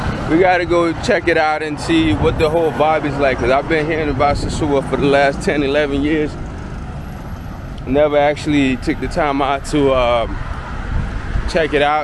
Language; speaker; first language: English; native; English